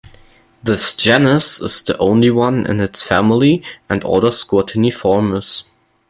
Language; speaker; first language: English; non-native, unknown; German